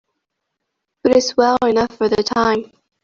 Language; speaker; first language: English; non-native, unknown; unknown